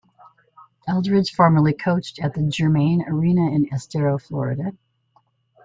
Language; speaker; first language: English; native; English